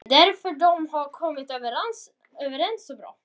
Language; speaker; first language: Icelandic; non-native, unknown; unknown